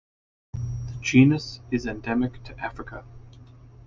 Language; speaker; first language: English; native; English